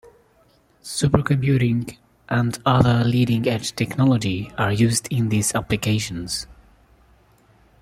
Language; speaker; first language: English; native; English